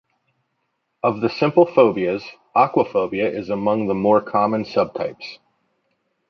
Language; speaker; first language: English; native; English